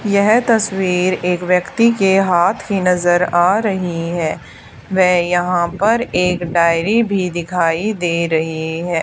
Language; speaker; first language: Hindi; native; Hindi